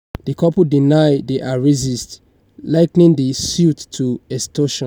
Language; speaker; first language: English; non-native, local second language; Yoruba